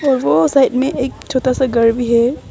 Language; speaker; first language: Hindi; non-native, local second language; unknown